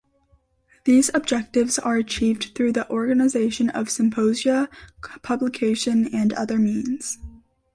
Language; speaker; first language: English; native; English